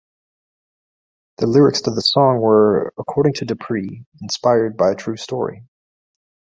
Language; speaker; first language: English; native; English